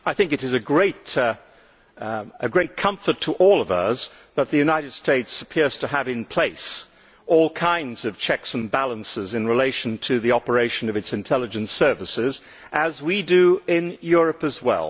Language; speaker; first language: English; native; English